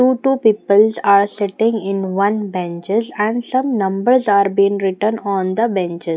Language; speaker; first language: English; non-native, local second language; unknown